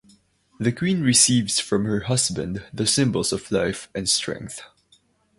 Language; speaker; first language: English; non-native, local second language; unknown